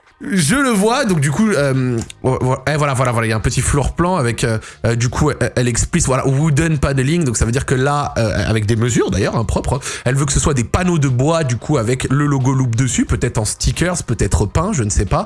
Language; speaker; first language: French; native; French